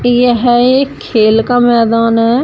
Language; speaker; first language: Hindi; native; Hindi